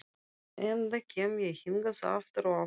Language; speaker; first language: Icelandic; non-native, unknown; Russian